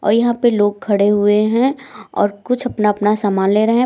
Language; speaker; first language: Hindi; native; Hindi